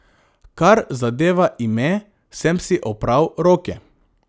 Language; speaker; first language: Slovenian; non-native, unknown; Macedonian